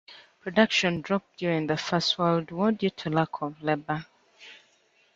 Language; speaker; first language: English; native; English